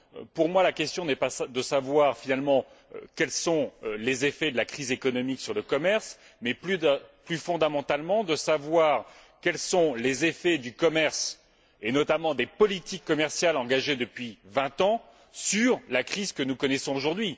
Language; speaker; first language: French; native; French